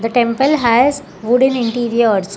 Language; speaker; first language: English; non-native, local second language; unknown